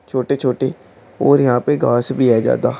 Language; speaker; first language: Hindi; native; Hindi